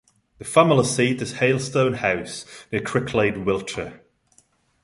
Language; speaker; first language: English; non-native, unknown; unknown